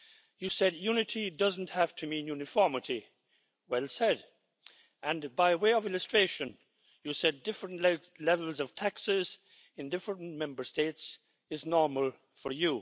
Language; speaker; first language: English; native; English